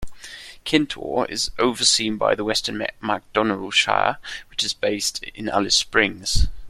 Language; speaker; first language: English; non-native, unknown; German